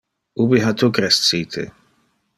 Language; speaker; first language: Interlingua; non-native, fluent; Dutch